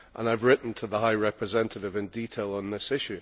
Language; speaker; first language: English; native; English